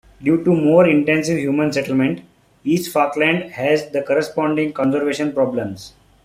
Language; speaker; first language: English; non-native, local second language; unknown